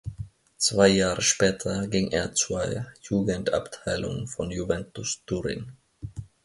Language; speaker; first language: German; non-native, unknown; Finnish